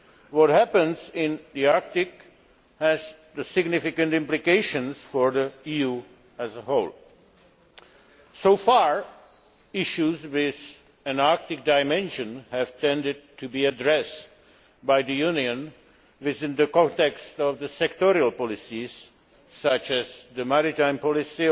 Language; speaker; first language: English; non-native, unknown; Czech